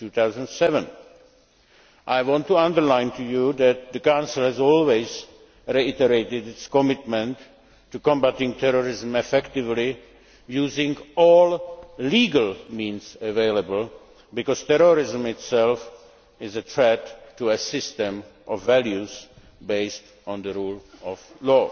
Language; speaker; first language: English; non-native, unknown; Czech